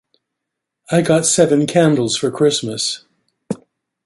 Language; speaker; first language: English; native; English